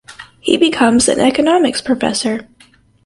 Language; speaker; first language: English; native; English